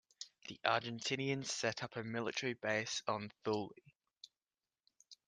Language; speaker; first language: English; native; English